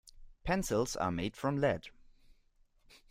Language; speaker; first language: English; non-native, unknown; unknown